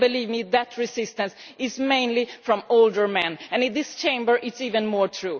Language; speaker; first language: English; non-native, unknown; Swedish